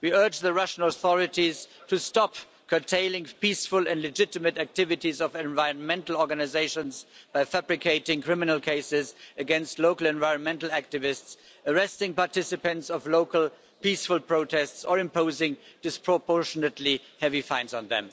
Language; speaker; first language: English; non-native, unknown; German